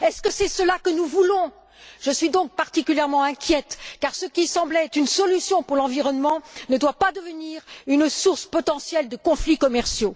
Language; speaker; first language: French; native; French